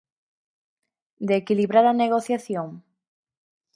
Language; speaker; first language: Galician; native; Galician